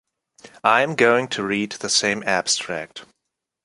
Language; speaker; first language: English; non-native, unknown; German